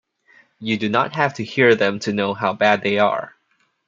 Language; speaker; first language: English; non-native, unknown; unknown